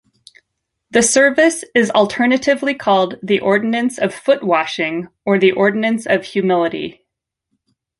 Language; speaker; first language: English; native; English